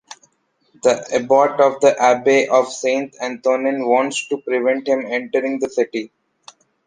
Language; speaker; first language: English; non-native, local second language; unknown